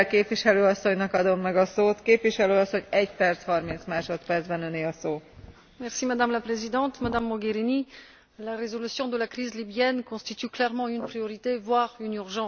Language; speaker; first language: French; non-native, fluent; Bulgarian